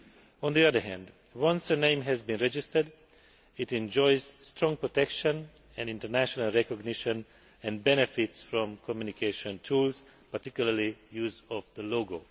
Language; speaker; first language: English; non-native, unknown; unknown